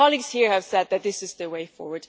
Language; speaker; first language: English; non-native, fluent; German